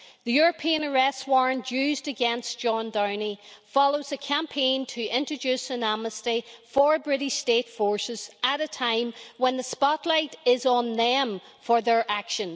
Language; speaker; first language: English; native; English